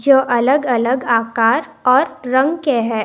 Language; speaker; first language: Hindi; non-native, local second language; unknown